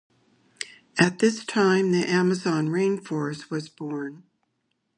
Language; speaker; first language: English; native; English